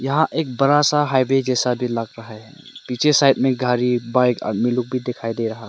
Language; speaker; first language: Hindi; non-native, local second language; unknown